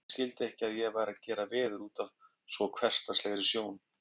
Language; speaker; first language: Icelandic; native; Icelandic